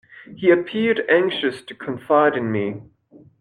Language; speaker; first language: English; non-native, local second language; French